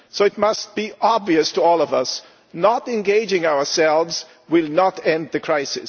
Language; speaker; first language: English; non-native, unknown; German